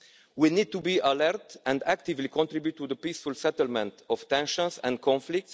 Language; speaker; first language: English; non-native, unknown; Romanian